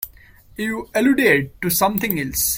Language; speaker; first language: English; non-native, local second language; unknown